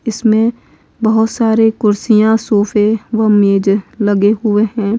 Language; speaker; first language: Hindi; native; Hindi